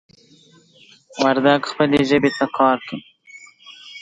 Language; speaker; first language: English; non-native, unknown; Pashto